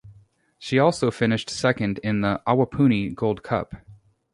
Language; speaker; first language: English; native; English